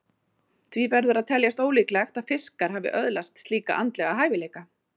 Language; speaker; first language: Icelandic; native; Icelandic